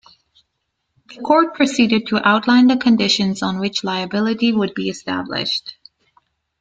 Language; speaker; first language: English; native; English